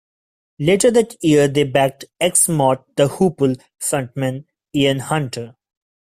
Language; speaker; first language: English; non-native, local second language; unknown